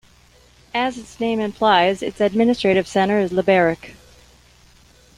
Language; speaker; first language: English; native; English